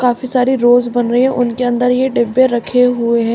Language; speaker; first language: Hindi; native; Hindi